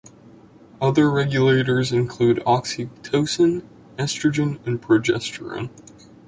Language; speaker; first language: English; native; English